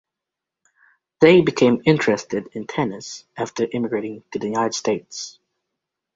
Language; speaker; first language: English; native; English